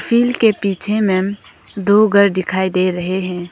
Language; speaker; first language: Hindi; non-native, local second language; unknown